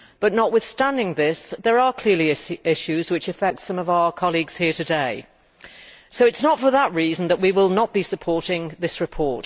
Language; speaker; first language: English; native; English